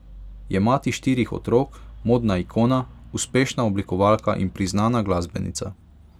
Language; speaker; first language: Slovenian; non-native, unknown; Hungarian